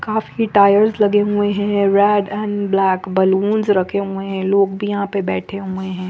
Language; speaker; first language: Hindi; non-native, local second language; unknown